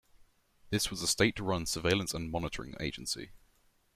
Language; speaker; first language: English; native; English